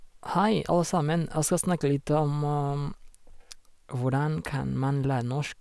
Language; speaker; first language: Norwegian; non-native, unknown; Rundi